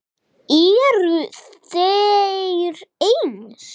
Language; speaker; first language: Icelandic; non-native, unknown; English